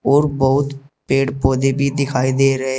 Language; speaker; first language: Hindi; native; Hindi